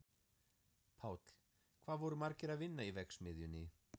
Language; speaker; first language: Icelandic; non-native, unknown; German